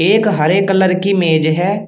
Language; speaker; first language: Hindi; native; Hindi